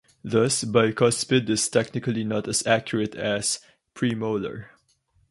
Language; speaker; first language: English; non-native, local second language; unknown